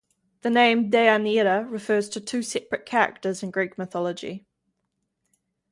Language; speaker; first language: English; native; English